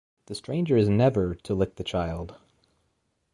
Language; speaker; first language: English; native; English